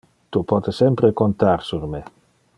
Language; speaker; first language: Interlingua; non-native, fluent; Dutch